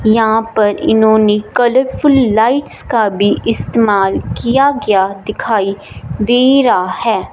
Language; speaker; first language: Hindi; non-native, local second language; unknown